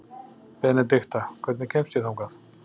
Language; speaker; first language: Icelandic; native; Icelandic